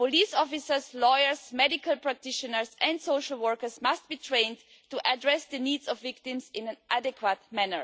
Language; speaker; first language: English; non-native, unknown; German